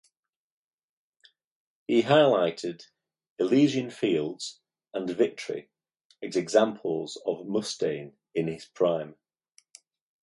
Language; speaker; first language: English; native; English